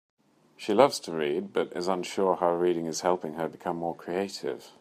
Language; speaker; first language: English; native; English